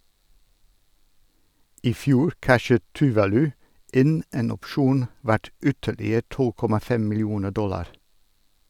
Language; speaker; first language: Norwegian; non-native, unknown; Dutch